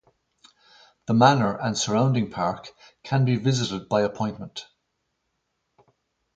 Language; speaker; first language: English; native; English